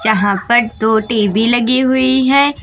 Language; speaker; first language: Hindi; native; Hindi